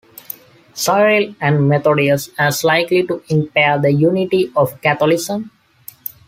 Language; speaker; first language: English; non-native, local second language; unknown